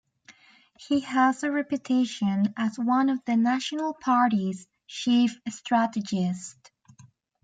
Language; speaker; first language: English; native; English